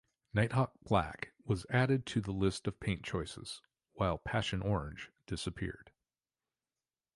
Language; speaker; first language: English; native; English